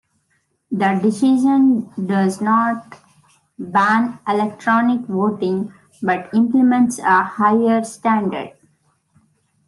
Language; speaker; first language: English; non-native, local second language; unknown